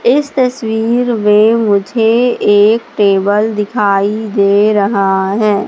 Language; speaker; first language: Hindi; native; Hindi